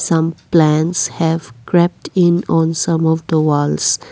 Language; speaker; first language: English; non-native, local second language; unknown